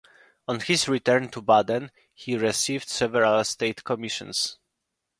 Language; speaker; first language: English; non-native, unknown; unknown